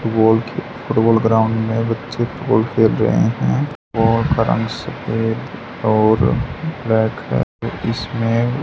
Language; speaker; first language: Hindi; native; Hindi